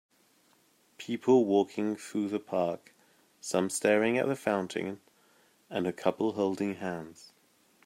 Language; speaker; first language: English; native; English